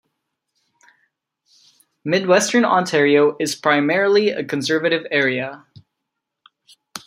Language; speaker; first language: English; non-native, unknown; Czech